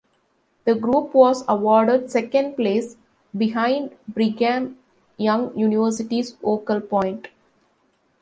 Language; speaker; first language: English; non-native, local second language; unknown